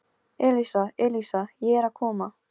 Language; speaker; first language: Icelandic; non-native, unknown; Polish